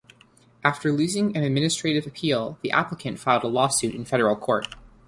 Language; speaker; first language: English; native; English